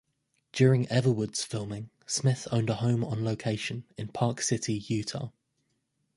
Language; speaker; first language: English; native; English